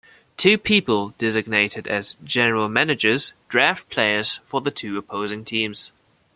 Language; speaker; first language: English; non-native, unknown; German